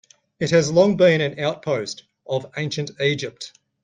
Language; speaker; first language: English; native; English